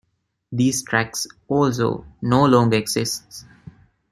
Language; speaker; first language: English; non-native, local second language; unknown